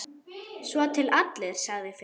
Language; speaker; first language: Icelandic; non-native, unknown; German